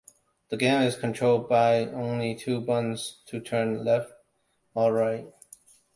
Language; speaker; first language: English; non-native, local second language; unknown